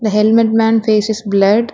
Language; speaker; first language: English; non-native, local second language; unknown